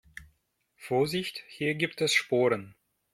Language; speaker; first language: German; non-native, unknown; Russian